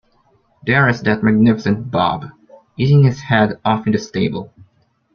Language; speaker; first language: English; non-native, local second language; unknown